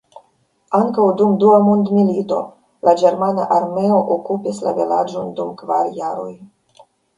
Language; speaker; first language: Esperanto; non-native, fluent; Russian